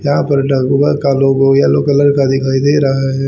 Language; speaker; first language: Hindi; native; Hindi